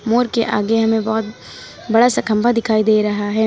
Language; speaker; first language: Hindi; native; Hindi